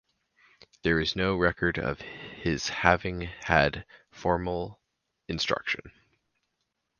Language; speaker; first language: English; native; English